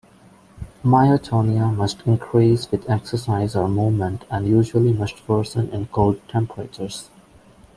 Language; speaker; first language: English; non-native, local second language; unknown